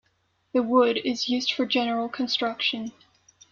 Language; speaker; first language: English; non-native, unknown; French